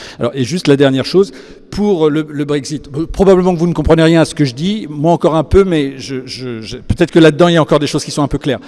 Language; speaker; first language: French; native; French